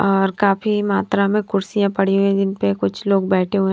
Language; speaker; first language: Hindi; native; Hindi